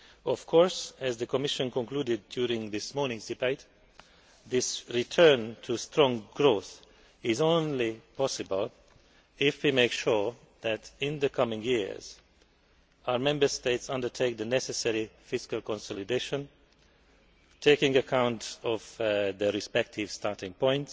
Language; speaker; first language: English; non-native, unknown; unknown